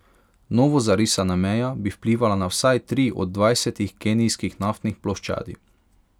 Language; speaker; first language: Slovenian; non-native, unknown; Hungarian